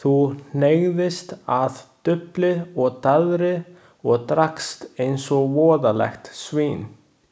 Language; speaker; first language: Icelandic; non-native, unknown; Chinese